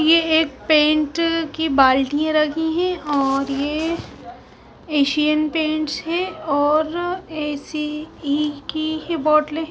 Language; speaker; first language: Hindi; non-native, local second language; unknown